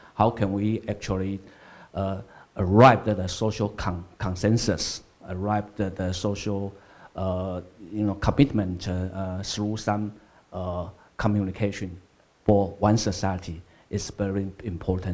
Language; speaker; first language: English; non-native, fluent; Chinese